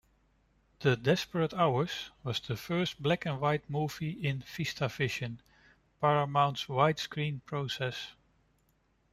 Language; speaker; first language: English; non-native, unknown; Dutch